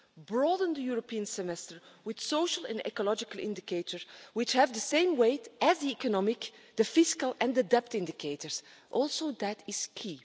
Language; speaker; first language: English; non-native, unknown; Dutch